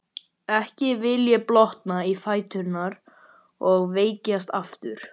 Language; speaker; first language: Icelandic; native; Icelandic